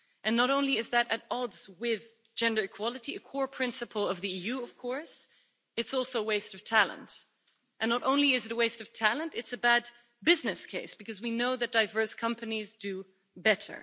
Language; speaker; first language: English; non-native, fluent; Dutch